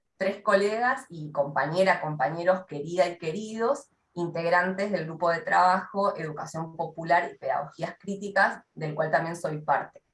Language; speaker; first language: Spanish; native; Spanish